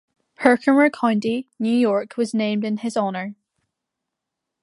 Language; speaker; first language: English; native; English